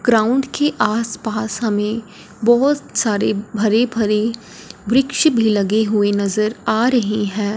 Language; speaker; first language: Hindi; non-native, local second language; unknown